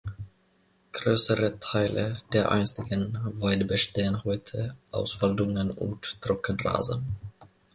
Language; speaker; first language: German; non-native, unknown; Finnish